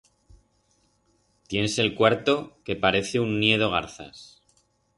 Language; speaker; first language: Aragonese; non-native, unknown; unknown